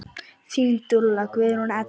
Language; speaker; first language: Icelandic; native; Icelandic